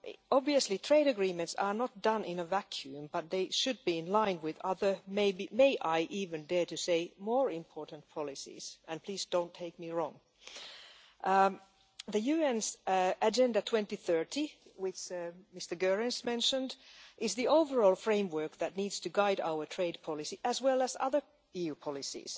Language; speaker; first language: English; non-native, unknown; Finnish